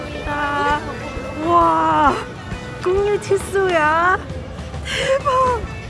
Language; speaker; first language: Korean; non-native, learner; Cantonese